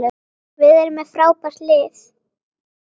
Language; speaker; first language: Icelandic; native; Icelandic